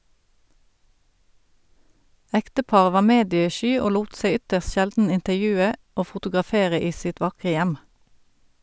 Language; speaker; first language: Norwegian; native; Norwegian